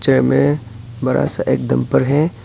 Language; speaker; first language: Hindi; non-native, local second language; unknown